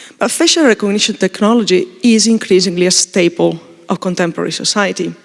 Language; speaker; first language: English; non-native, fluent; Italian